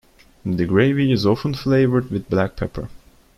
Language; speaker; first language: English; non-native, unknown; Turkish